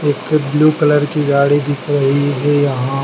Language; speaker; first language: Hindi; native; Hindi